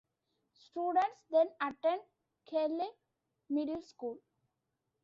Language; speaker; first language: English; non-native, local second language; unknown